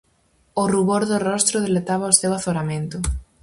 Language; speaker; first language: Galician; native; Galician